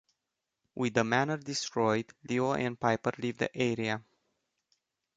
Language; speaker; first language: English; non-native, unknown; Romanian